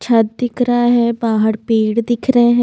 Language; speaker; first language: Hindi; native; Hindi